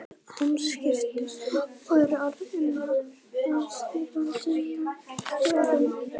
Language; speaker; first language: Icelandic; native; Icelandic